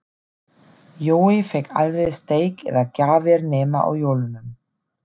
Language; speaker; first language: Icelandic; non-native, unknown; German